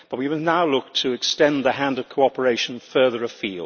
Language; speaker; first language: English; native; English